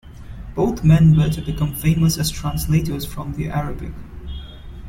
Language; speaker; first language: English; non-native, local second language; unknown